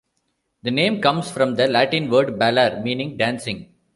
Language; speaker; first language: English; non-native, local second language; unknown